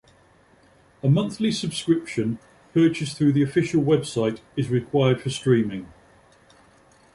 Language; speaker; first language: English; native; English